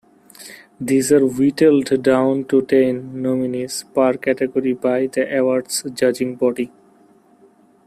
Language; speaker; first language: English; non-native, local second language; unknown